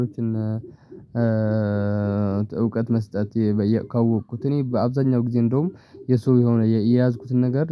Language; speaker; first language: Amharic; non-native, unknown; Tigrinya